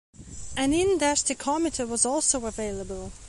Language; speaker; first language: English; non-native, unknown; Belarusian